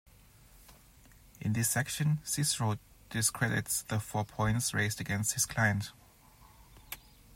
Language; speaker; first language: English; non-native, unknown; German